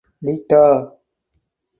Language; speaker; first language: English; non-native, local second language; Tamil